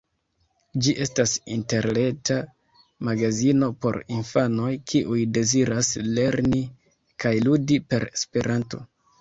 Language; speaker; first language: Esperanto; non-native, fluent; Kinyarwanda